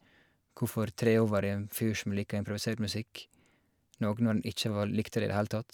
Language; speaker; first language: Norwegian; native; Norwegian